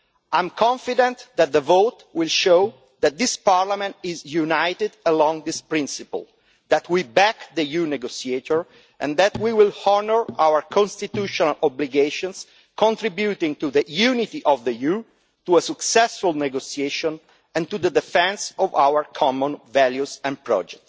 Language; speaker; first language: English; non-native, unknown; Italian